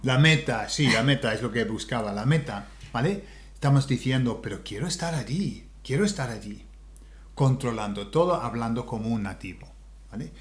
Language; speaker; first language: Spanish; non-native, fluent; English